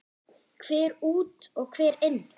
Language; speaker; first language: Icelandic; non-native, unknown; German